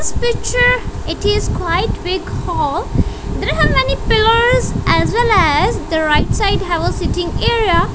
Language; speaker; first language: English; non-native, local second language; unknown